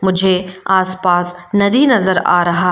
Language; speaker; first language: Hindi; non-native, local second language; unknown